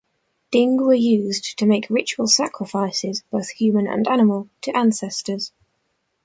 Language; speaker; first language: English; native; English